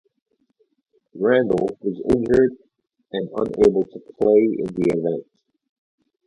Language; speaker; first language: English; native; English